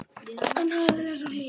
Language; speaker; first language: Icelandic; native; Icelandic